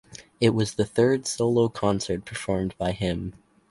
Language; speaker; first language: English; native; English